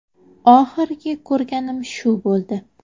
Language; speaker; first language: Uzbek; native; Uzbek